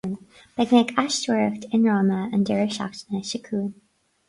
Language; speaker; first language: Irish; non-native, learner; English